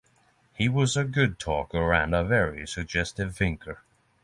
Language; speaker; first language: English; non-native, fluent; Norwegian